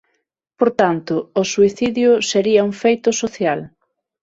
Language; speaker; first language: Galician; non-native, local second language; Spanish